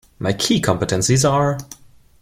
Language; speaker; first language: English; non-native, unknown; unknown